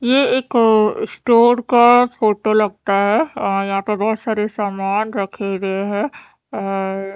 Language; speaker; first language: Hindi; native; Hindi